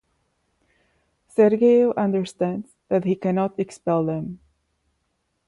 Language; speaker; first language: English; non-native, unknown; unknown